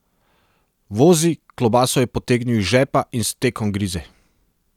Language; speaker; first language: Slovenian; non-native, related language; Serbian